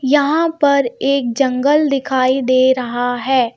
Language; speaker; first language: Hindi; native; Hindi